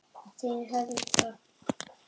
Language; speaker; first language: Icelandic; native; Icelandic